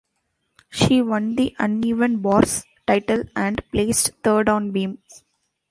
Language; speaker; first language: English; non-native, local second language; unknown